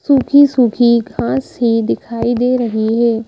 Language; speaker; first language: Hindi; native; Hindi